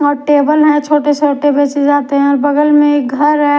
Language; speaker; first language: Hindi; non-native, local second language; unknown